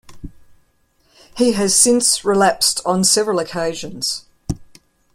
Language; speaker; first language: English; native; English